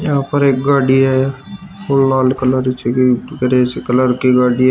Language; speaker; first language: Hindi; native; Hindi